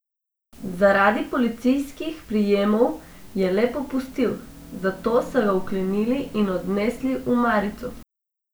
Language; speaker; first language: Slovenian; non-native, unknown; Macedonian